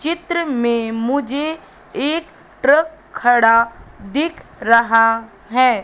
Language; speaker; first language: Hindi; native; Hindi